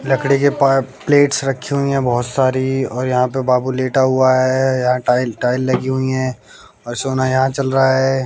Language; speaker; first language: Hindi; native; Hindi